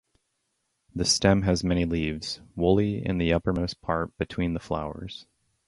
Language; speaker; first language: English; native; English